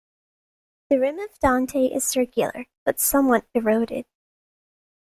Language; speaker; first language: English; native; English